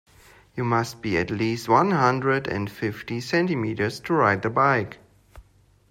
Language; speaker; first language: English; non-native, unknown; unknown